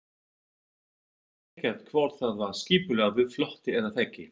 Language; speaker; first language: Icelandic; non-native, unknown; German